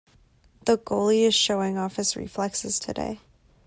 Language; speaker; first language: English; native; English